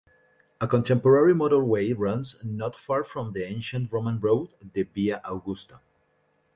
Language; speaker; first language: English; non-native, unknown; Spanish